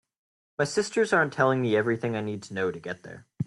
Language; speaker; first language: English; native; English